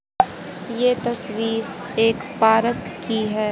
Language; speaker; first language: Hindi; native; Hindi